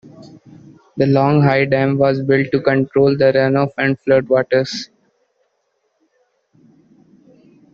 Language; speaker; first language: English; native; English